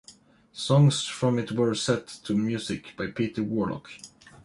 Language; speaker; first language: English; non-native, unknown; Swedish